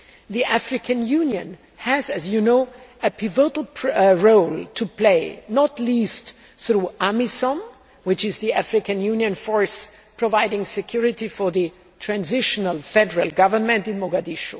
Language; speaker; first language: English; non-native, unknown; German